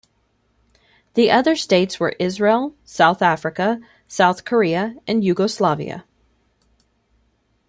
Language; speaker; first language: English; native; English